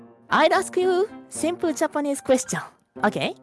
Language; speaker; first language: English; non-native, learner; Japanese